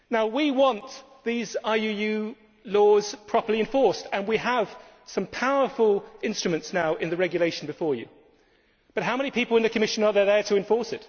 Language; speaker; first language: English; native; English